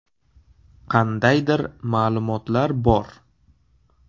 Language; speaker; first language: Uzbek; native; Uzbek